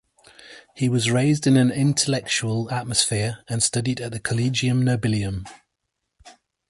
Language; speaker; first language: English; native; English